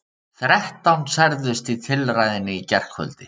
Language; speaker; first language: Icelandic; native; Icelandic